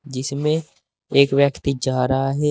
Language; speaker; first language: Hindi; native; Hindi